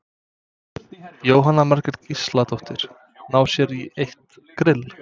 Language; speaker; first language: Icelandic; non-native, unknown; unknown